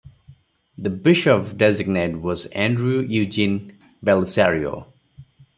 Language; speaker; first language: English; non-native, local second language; Odia